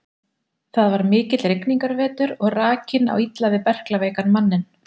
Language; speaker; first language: Icelandic; native; Icelandic